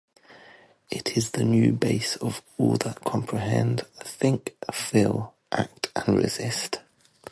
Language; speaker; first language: English; native; English